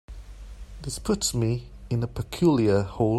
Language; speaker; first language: English; non-native, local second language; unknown